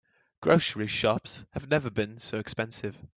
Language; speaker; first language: English; native; English